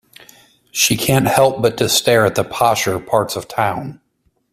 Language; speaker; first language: English; native; English